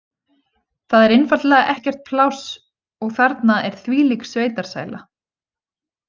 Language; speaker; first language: Icelandic; native; Icelandic